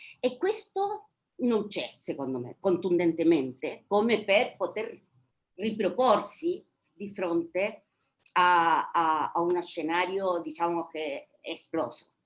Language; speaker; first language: Italian; non-native, fluent; Spanish